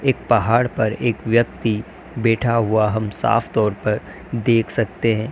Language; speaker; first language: Hindi; native; Hindi